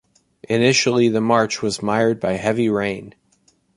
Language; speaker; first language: English; native; English